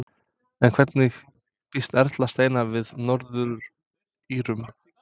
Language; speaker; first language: Icelandic; non-native, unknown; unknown